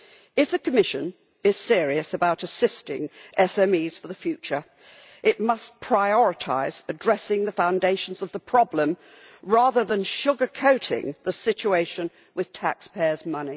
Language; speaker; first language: English; native; English